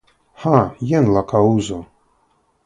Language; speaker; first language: Esperanto; non-native, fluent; Russian